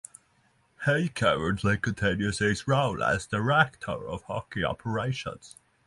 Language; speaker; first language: English; non-native, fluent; Norwegian